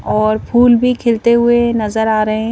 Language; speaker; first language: Hindi; native; Hindi